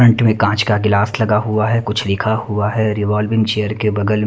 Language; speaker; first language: Hindi; non-native, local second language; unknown